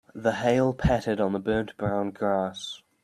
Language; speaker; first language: English; native; English